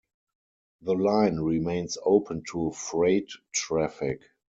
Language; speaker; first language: English; non-native, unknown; German